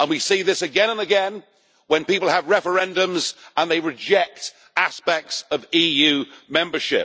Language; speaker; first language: English; native; English